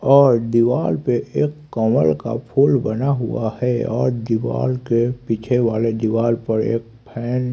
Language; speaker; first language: Hindi; native; Hindi